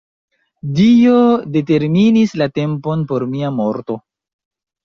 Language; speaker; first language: Esperanto; non-native, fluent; Chinese